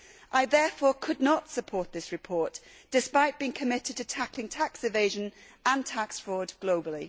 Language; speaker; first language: English; native; English